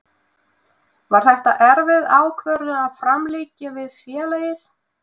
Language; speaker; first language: Icelandic; non-native, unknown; Russian